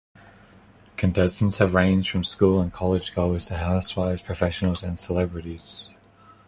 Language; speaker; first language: English; non-native, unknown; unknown